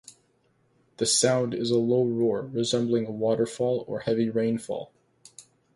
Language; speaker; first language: English; native; English